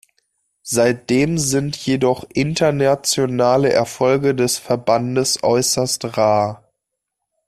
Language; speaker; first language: German; native; German